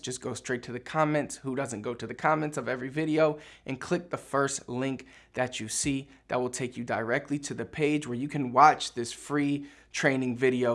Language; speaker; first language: English; early bilingual, other home language; Spanish